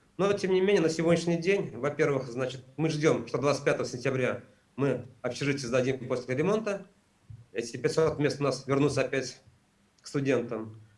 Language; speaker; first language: Russian; native; Russian